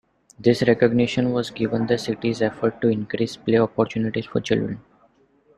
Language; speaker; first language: English; non-native, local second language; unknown